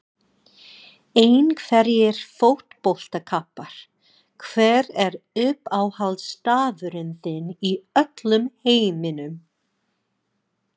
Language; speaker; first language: Icelandic; non-native, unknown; English